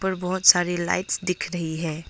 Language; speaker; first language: Hindi; non-native, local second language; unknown